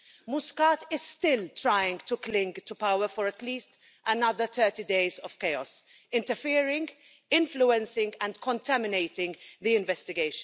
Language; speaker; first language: English; non-native, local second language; Maltese